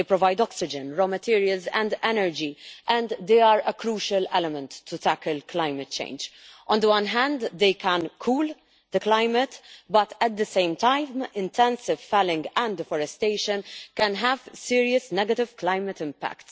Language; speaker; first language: English; non-native, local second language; Maltese